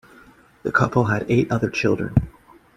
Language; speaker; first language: English; native; English